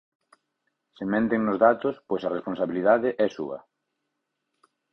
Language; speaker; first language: Galician; native; Galician